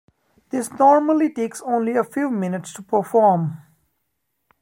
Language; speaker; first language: English; non-native, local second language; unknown